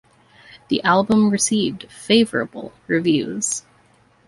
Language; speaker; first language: English; native; English